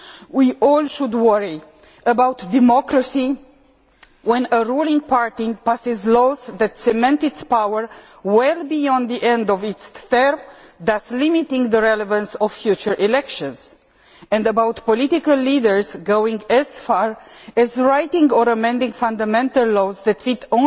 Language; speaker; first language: English; non-native, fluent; Romanian